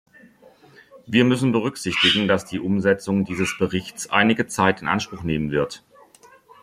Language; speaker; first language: German; native; German